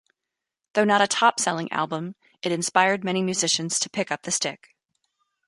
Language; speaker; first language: English; native; English